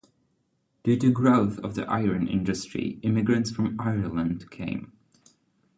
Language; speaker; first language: English; non-native, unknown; Czech